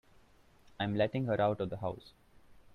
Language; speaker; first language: English; non-native, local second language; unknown